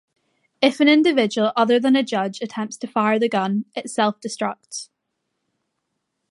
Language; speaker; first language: English; native; English